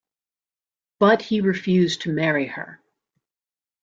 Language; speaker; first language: English; native; English